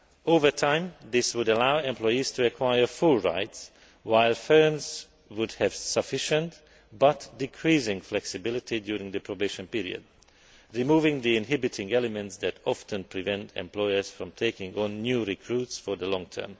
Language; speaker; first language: English; non-native, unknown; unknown